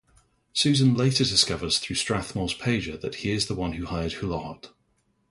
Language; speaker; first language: English; native; English